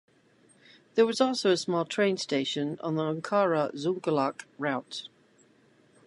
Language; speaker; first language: English; native; English